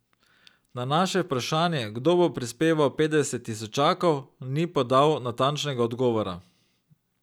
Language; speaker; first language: Slovenian; native; Slovenian